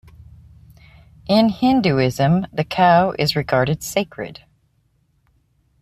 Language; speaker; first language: English; native; English